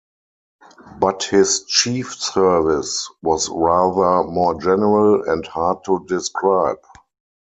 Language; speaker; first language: English; non-native, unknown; German